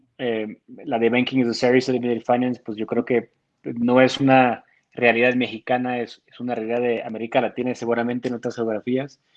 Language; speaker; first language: Spanish; non-native, fluent; French